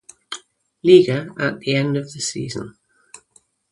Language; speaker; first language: English; native; English